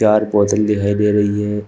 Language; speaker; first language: Hindi; native; Hindi